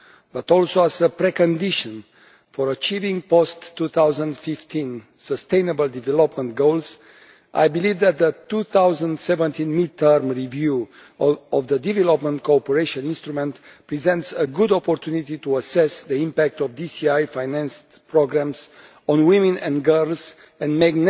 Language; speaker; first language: English; non-native, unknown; Romanian